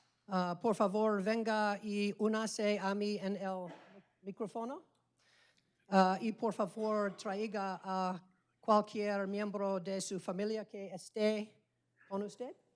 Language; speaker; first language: Spanish; non-native, fluent; English